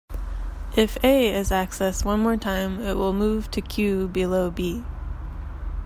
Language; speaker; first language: English; native; English